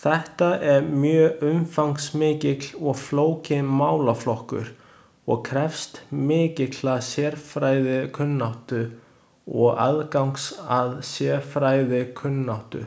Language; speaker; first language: Icelandic; non-native, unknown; Chinese